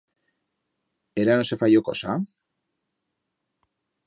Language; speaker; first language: Aragonese; native; Aragonese